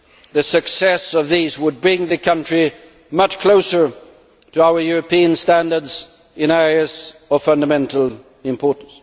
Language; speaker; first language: English; non-native, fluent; Swedish